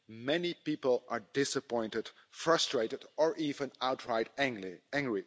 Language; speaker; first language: English; non-native, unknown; Dutch